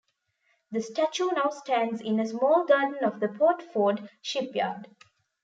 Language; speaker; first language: English; non-native, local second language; Tamil